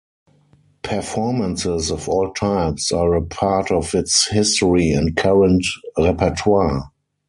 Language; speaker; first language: English; non-native, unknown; German